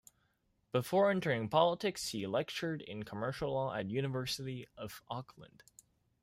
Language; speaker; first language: English; non-native, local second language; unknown